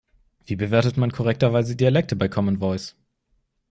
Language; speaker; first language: German; native; German